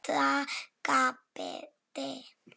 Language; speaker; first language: Icelandic; non-native, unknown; Polish